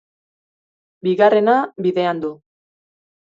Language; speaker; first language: Basque; native; Basque